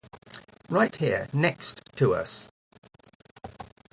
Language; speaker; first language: English; native; English